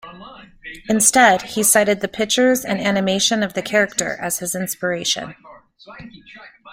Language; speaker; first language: English; native; English